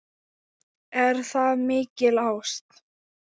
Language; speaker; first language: Icelandic; non-native, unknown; Thai